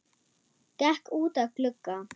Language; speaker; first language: Icelandic; non-native, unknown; German